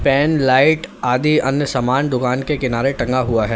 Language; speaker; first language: Hindi; native; Hindi